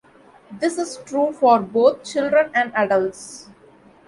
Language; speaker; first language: English; non-native, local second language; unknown